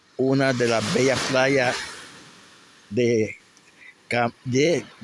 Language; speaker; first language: Spanish; native; Spanish